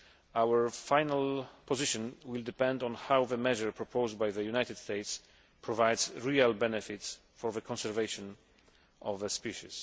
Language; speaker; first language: English; non-native, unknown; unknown